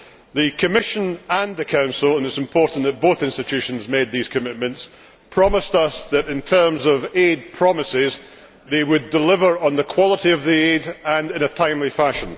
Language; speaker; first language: English; native; English